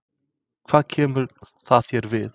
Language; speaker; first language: Icelandic; non-native, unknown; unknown